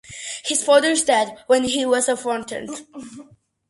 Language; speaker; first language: English; non-native, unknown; Georgian